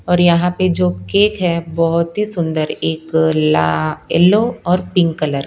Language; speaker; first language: Hindi; non-native, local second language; Punjabi